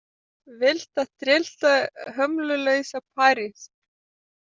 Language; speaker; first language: Icelandic; non-native, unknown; Lithuanian